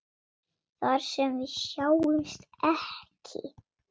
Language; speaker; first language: Icelandic; non-native, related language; Swedish